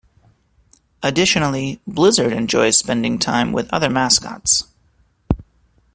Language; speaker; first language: English; native; English